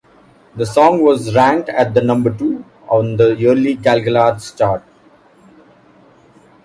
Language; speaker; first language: English; non-native, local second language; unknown